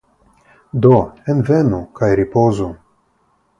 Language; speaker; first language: Esperanto; non-native, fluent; Russian